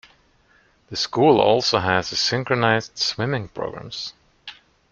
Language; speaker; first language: English; non-native, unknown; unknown